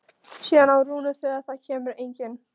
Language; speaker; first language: Icelandic; non-native, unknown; Polish